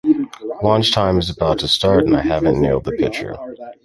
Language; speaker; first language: English; native; English